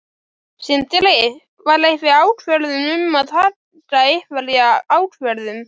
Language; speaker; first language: Icelandic; native; Icelandic